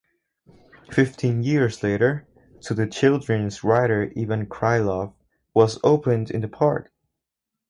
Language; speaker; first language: English; non-native, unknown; Spanish